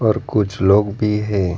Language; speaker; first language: Hindi; non-native, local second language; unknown